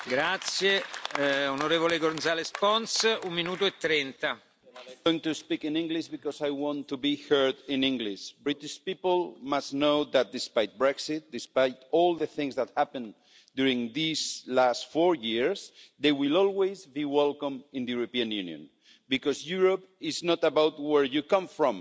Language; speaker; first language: English; non-native, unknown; Spanish